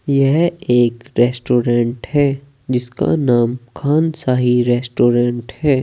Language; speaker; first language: Hindi; native; Hindi